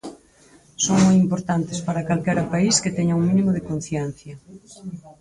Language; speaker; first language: Galician; native; Galician